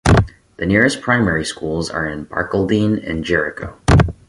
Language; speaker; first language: English; native; English